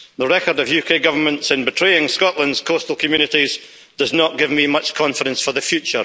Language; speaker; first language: English; native; English